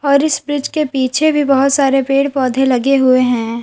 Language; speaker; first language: Hindi; native; Hindi